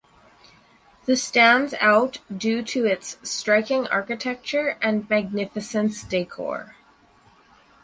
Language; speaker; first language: English; native; English